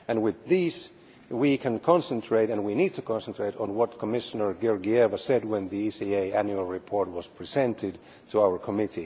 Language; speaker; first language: English; non-native, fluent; Finnish